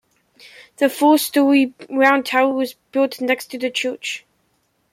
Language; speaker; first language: English; native; English